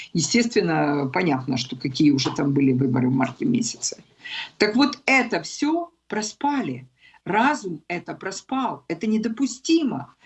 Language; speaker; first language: Russian; non-native, local second language; Ukrainian